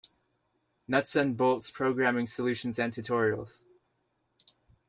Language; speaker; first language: English; native; English